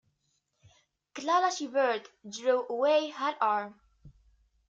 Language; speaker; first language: English; native; English